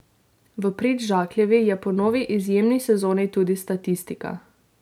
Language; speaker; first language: Slovenian; native; Slovenian